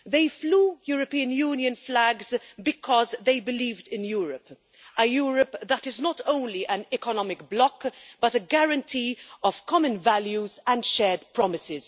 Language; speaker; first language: English; non-native, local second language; Maltese